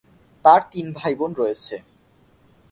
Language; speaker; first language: Bangla; native; Bangla